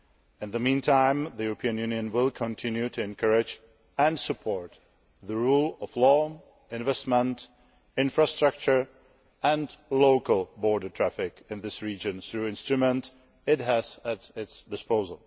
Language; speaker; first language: English; non-native, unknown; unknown